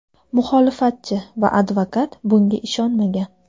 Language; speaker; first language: Uzbek; native; Uzbek